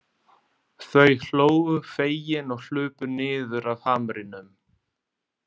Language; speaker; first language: Icelandic; non-native, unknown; Italian